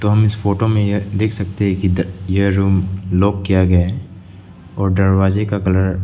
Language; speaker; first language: Hindi; non-native, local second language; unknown